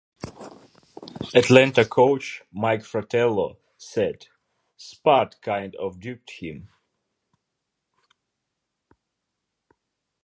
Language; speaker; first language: English; non-native, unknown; Ukrainian